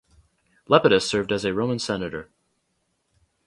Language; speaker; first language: English; native; English